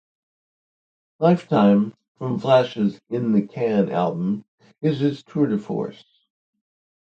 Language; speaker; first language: English; native; English